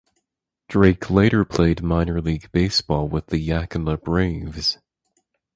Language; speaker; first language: English; native; English